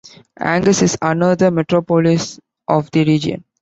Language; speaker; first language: English; non-native, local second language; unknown